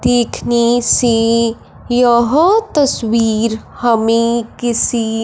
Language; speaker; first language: Hindi; non-native, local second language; Punjabi